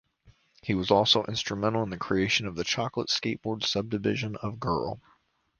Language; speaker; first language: English; native; English